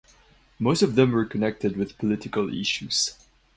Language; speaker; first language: English; non-native, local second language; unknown